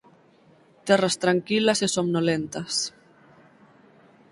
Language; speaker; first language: Galician; native; Galician